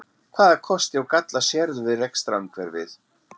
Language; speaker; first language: Icelandic; non-native, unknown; German